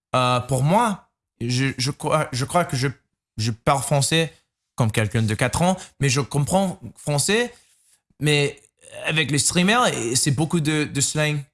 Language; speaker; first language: French; non-native, learner; English